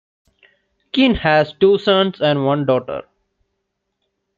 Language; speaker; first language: English; non-native, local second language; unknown